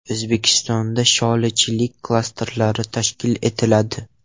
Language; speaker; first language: Uzbek; non-native, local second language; Russian